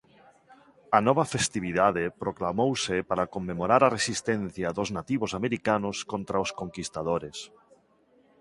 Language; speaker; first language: Galician; non-native, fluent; Spanish